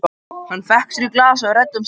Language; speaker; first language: Icelandic; non-native, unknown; Macedonian